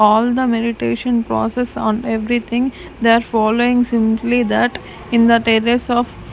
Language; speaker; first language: English; non-native, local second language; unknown